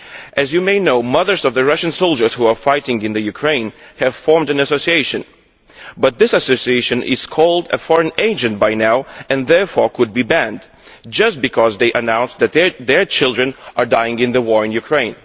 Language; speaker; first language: English; non-native, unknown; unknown